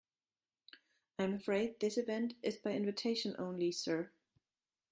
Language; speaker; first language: English; non-native, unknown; German